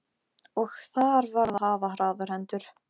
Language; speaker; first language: Icelandic; non-native, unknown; Polish